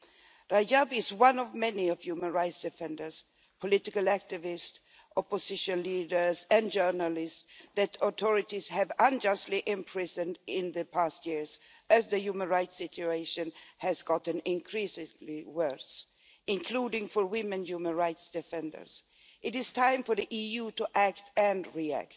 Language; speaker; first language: English; non-native, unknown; Swedish